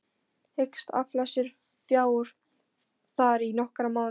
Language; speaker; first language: Icelandic; non-native, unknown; Polish